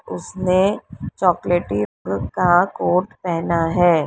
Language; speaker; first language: Hindi; native; Hindi